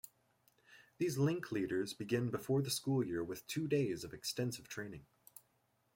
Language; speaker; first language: English; native; English